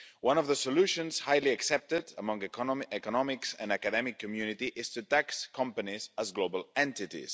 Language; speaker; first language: English; non-native, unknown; Spanish